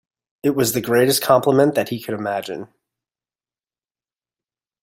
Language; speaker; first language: English; native; English